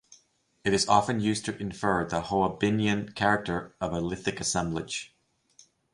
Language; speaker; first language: English; native; English